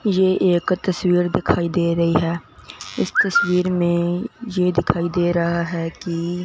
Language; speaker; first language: Hindi; non-native, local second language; Punjabi